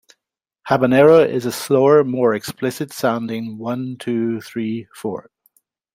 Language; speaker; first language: English; native; English